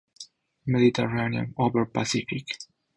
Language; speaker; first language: English; native; English